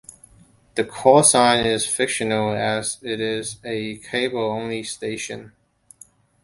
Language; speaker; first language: English; non-native, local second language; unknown